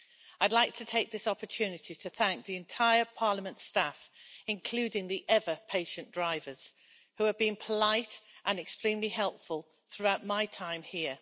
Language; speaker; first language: English; native; English